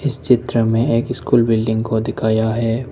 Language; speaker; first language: Hindi; non-native, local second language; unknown